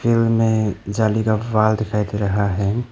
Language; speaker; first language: Hindi; non-native, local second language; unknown